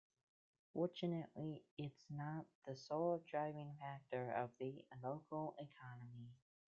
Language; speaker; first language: English; native; English